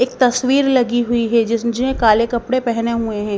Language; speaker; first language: Hindi; non-native, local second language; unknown